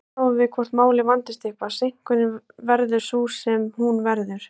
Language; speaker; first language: Icelandic; native; Icelandic